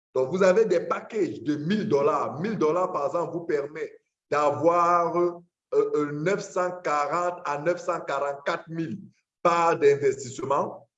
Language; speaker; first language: French; non-native, local second language; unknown